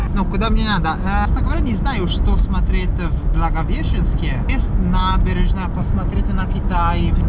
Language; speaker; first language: Russian; non-native, learner; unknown